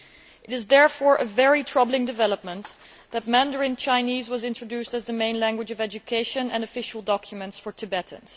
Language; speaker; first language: English; non-native, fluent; Dutch